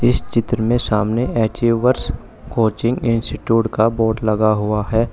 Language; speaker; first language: Hindi; native; Hindi